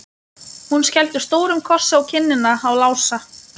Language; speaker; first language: Icelandic; non-native, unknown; Lithuanian